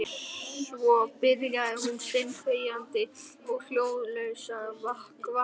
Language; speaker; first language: Icelandic; native; Icelandic